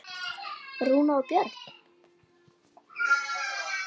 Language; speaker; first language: Icelandic; native; Icelandic